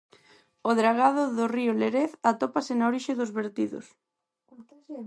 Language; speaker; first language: Galician; non-native, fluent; Spanish